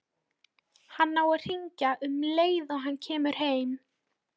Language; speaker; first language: Icelandic; non-native, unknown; Polish